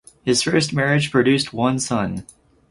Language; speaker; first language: English; native; English